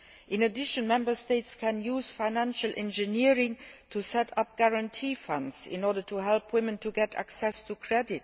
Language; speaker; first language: English; non-native, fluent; Luxembourgish